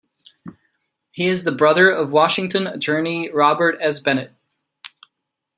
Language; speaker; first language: English; non-native, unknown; Czech